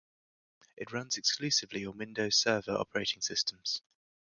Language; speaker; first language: English; native; English